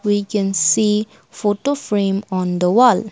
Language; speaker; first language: English; non-native, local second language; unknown